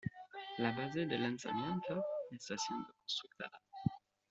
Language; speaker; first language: Spanish; non-native, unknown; French